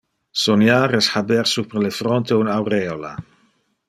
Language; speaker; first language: Interlingua; non-native, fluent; Dutch